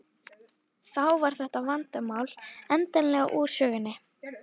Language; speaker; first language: Icelandic; native; Icelandic